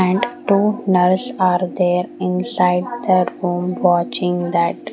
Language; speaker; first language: English; non-native, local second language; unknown